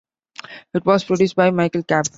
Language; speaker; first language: English; non-native, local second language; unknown